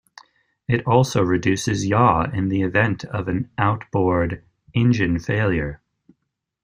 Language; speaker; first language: English; native; English